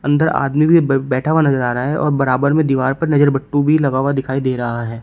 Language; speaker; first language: Hindi; native; Hindi